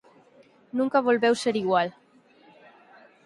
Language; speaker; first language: Galician; native; Galician